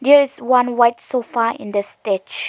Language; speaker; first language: English; non-native, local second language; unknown